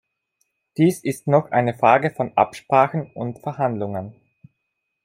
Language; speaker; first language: German; non-native, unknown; Italian